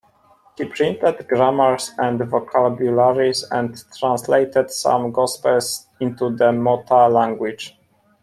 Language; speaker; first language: English; non-native, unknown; Polish